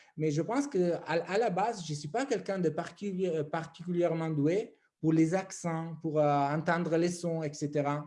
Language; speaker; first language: French; non-native, fluent; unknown